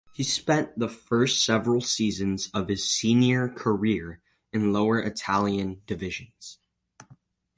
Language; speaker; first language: English; native; English